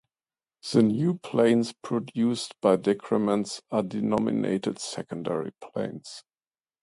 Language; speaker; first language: English; non-native, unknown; German